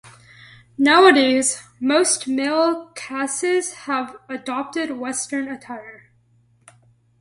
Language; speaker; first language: English; native; English